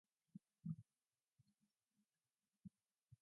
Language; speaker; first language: English; non-native, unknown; Mongolian